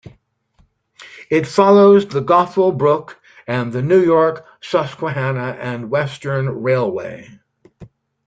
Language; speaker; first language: English; native; English